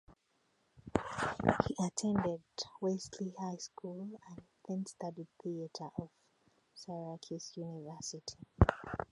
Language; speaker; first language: English; native; English